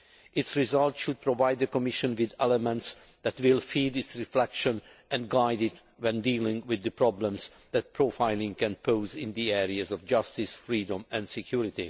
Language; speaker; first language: English; non-native, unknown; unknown